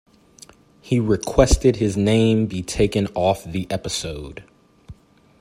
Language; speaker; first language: English; native; English